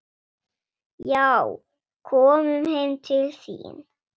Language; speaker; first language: Icelandic; non-native, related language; Swedish